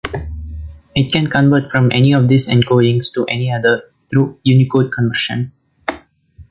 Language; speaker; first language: English; non-native, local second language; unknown